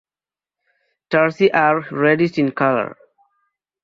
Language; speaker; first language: English; non-native, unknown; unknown